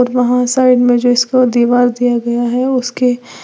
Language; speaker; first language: Hindi; native; Hindi